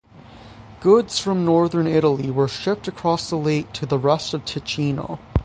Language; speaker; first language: English; native; English